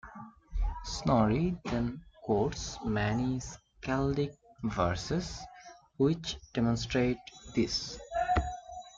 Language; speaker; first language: English; non-native, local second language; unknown